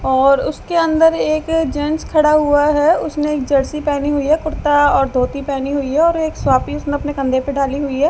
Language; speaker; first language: Hindi; native; Hindi